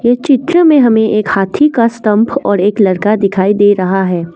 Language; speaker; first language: Hindi; non-native, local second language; Assamese